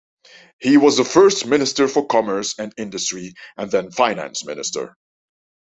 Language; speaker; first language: English; non-native, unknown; Dutch